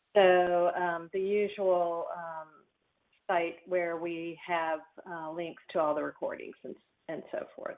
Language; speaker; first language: English; native; English